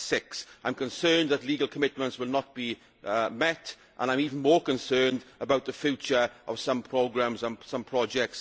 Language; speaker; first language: English; native; English